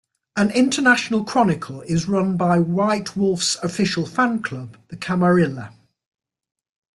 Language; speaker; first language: English; native; English